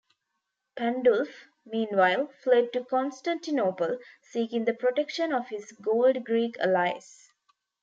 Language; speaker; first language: English; non-native, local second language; Tamil